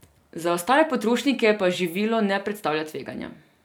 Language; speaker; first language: Slovenian; non-native, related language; Serbian